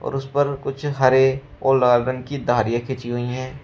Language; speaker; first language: Hindi; native; Hindi